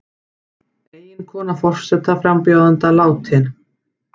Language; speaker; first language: Icelandic; native; Icelandic